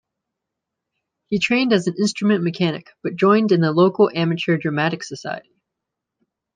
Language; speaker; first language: English; native; English